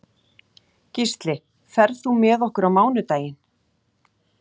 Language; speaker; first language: Icelandic; native; Icelandic